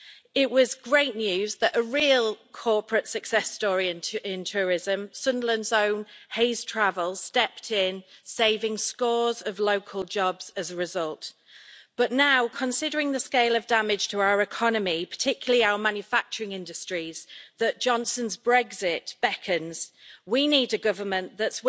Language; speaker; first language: English; native; English